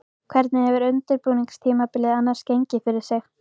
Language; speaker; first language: Icelandic; native; Icelandic